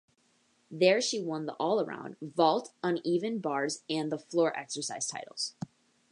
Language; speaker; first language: English; native; English